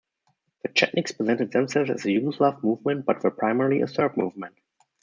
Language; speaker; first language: English; non-native, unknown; German